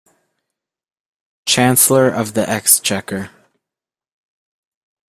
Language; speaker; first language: English; native; English